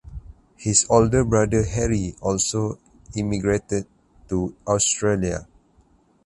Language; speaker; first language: English; non-native, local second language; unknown